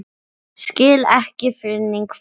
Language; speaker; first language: Icelandic; non-native, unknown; English